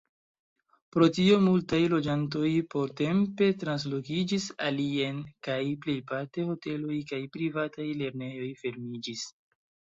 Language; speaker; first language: Esperanto; non-native, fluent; Chinese